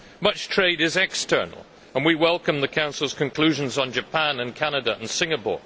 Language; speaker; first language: English; native; English